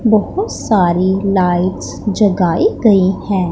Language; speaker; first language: Hindi; non-native, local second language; Punjabi